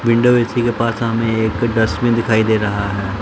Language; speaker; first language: Hindi; non-native, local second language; Punjabi